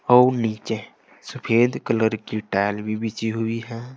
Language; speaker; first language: Hindi; native; Hindi